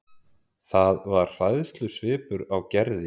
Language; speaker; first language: Icelandic; native; Icelandic